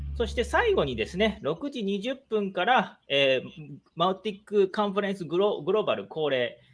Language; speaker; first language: Japanese; native; Japanese